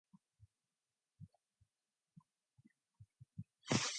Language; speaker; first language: English; non-native, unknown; Mongolian